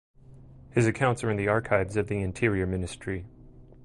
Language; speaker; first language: English; native; English